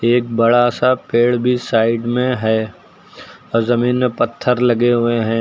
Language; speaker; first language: Hindi; native; Hindi